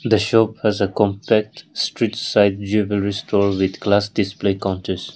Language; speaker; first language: English; non-native, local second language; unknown